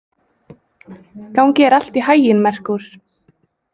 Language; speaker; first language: Icelandic; native; Icelandic